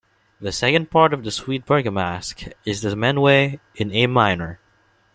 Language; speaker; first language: English; non-native, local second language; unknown